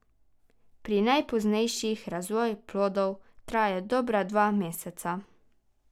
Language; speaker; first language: Slovenian; native; Slovenian